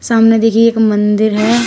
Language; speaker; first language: Hindi; native; Hindi